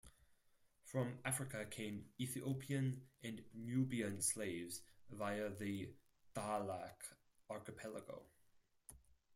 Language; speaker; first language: English; non-native, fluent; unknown